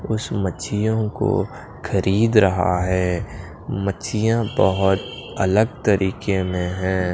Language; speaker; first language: Hindi; non-native, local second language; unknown